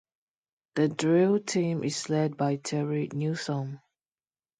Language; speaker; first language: English; non-native, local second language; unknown